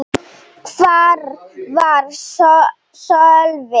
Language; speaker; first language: Icelandic; non-native, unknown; Slovenian